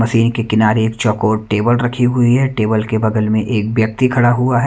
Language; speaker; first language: Hindi; native; Hindi